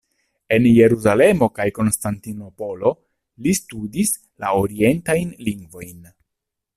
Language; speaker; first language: Esperanto; non-native, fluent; Italian